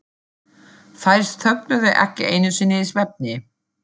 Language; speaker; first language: Icelandic; non-native, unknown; German